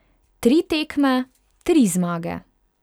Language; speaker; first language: Slovenian; non-native, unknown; Hungarian